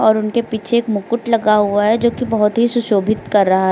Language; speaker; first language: Hindi; native; Hindi